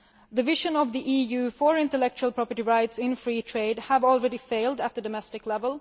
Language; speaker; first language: English; non-native, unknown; Swedish